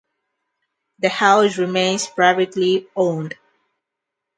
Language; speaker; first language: English; non-native, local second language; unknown